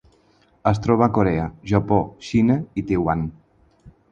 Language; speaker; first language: Catalan; non-native, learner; Spanish